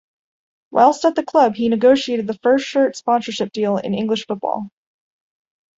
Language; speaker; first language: English; native; English